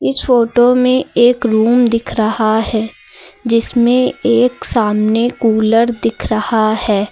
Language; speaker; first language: Hindi; native; Hindi